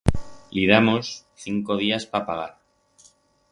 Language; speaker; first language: Aragonese; non-native, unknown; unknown